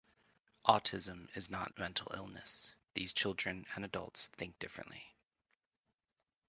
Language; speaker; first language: English; native; English